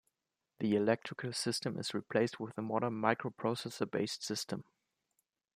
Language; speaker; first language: English; non-native, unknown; German